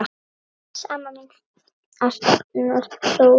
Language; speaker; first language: Icelandic; native; Icelandic